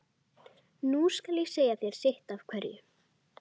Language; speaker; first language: Icelandic; native; Icelandic